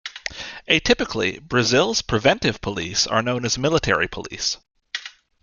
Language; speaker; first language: English; native; English